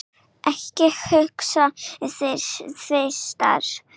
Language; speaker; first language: Icelandic; non-native, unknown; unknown